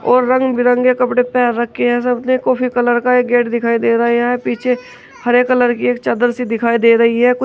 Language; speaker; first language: Hindi; native; Hindi